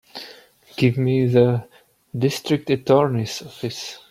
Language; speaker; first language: English; non-native, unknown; Czech